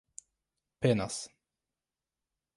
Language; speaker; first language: Esperanto; non-native, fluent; French